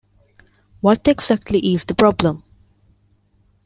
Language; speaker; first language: English; non-native, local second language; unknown